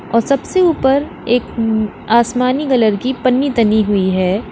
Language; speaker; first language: Hindi; native; Hindi